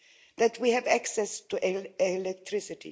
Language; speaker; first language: English; non-native, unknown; Swedish